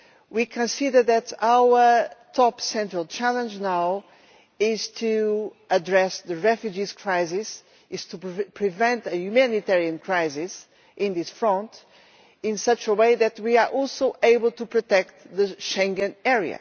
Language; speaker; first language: English; non-native, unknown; Portuguese